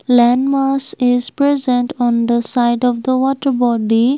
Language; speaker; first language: English; non-native, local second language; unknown